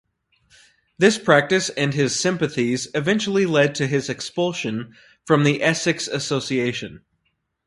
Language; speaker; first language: English; native; English